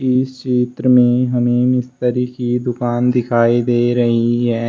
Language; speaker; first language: Hindi; native; Hindi